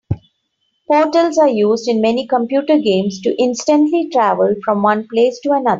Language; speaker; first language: English; non-native, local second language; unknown